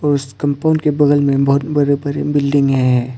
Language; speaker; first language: Hindi; non-native, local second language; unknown